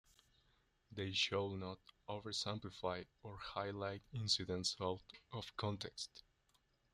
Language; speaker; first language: English; non-native, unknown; Spanish